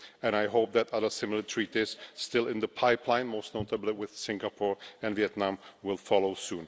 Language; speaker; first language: English; non-native, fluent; Czech